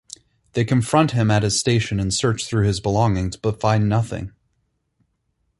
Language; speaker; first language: English; native; English